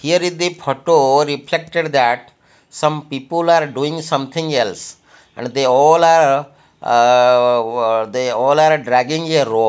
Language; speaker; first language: English; non-native, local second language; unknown